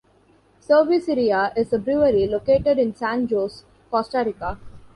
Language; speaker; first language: English; non-native, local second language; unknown